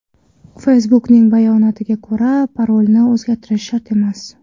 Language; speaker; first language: Uzbek; non-native, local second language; Kara-Kalpak